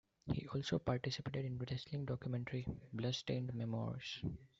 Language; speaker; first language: English; non-native, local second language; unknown